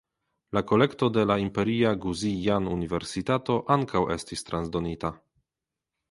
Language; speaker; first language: Esperanto; non-native, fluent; Polish